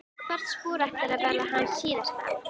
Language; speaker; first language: Icelandic; native; Icelandic